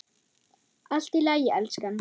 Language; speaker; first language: Icelandic; non-native, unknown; German